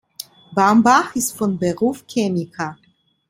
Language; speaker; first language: German; non-native, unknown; Italian